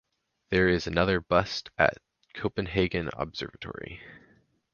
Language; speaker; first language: English; native; English